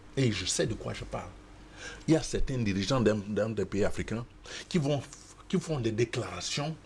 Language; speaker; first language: French; non-native, local second language; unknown